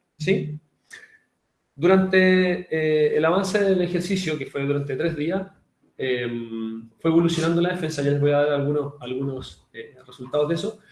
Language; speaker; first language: Spanish; native; Spanish